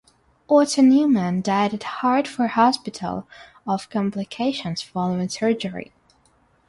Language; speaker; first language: English; non-native, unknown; Russian